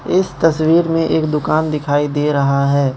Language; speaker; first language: Hindi; non-native, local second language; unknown